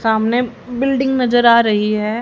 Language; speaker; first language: Hindi; native; Hindi